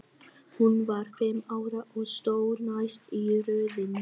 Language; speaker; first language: Icelandic; non-native, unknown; Vietnamese